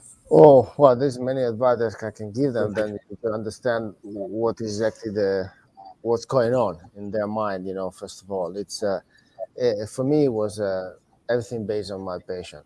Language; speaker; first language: English; non-native, fluent; Italian